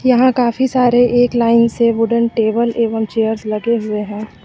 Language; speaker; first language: Hindi; native; Hindi